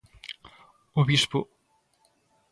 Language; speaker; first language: Galician; native; Galician